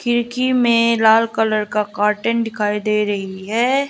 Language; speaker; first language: Hindi; non-native, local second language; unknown